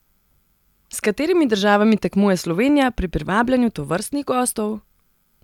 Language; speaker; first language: Slovenian; non-native, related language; Serbian